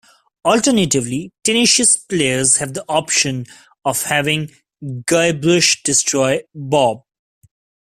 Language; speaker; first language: English; non-native, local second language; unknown